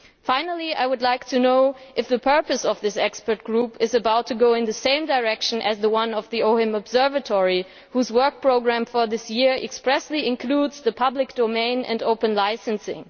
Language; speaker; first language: English; non-native, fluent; German